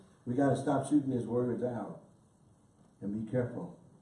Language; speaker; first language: English; early bilingual, other home language; Spanish